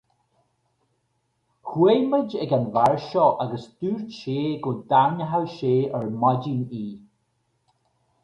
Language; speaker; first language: Irish; native; Irish